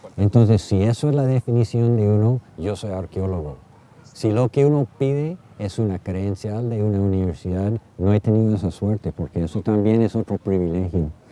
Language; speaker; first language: Spanish; non-native, fluent; English